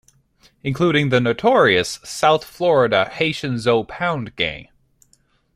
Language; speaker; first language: English; native; English